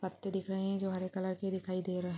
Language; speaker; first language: Hindi; native; Hindi